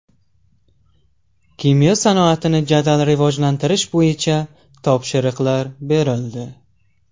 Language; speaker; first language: Uzbek; non-native, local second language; Tajik